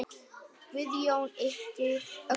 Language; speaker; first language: Icelandic; non-native, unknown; Vietnamese